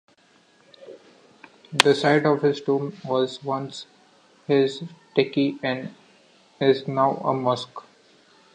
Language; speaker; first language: English; non-native, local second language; Marathi